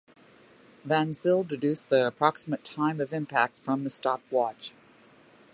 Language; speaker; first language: English; native; English